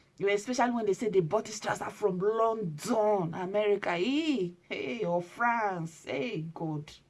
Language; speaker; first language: English; non-native, local second language; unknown